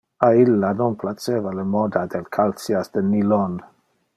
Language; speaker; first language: Interlingua; non-native, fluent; Dutch